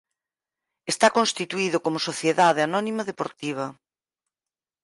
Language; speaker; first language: Galician; native; Galician